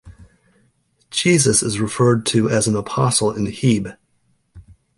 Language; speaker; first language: English; native; English